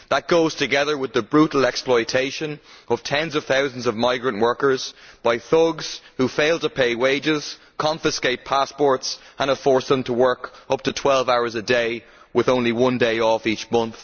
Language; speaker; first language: English; native; English